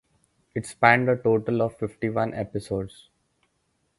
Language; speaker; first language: English; non-native, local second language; Marathi